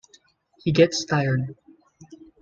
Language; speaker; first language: English; non-native, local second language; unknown